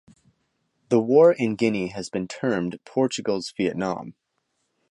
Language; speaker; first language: English; native; English